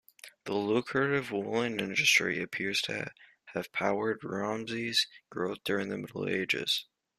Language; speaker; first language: English; native; English